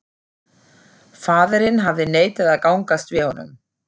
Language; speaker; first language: Icelandic; non-native, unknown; German